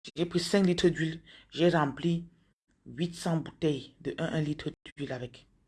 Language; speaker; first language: French; non-native, local second language; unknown